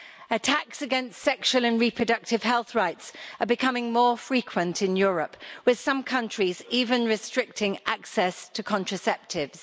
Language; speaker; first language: English; native; English